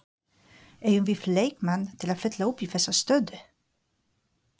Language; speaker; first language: Icelandic; non-native, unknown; Polish